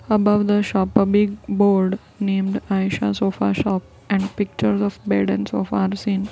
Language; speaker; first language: English; non-native, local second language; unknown